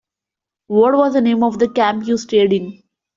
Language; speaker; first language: English; non-native, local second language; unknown